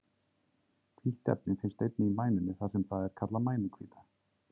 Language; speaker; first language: Icelandic; native; Icelandic